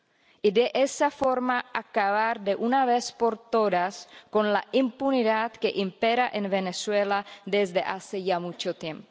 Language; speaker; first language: Spanish; non-native, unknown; Czech